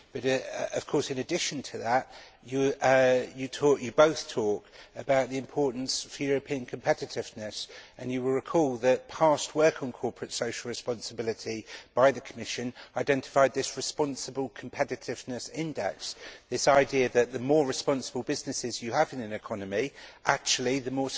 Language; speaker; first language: English; native; English